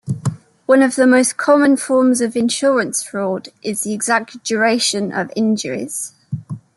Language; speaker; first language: English; native; English